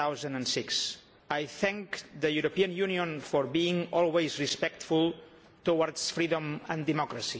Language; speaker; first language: English; non-native, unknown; Catalan